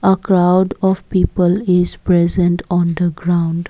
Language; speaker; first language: English; non-native, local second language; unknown